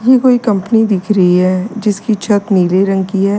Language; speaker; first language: Hindi; native; Hindi